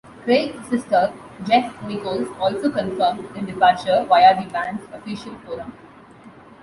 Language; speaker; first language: English; non-native, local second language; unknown